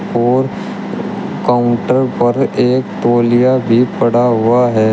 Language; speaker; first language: Hindi; native; Hindi